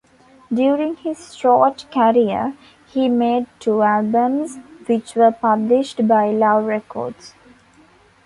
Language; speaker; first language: English; non-native, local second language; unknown